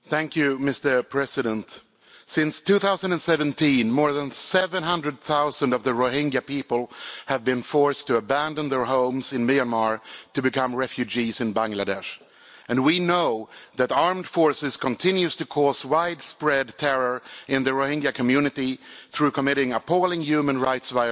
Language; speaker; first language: English; non-native, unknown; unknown